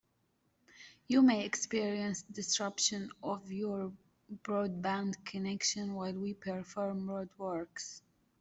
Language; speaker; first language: English; native; English